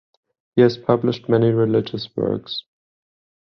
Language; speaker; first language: English; non-native, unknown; German